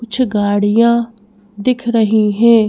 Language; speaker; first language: Hindi; native; Hindi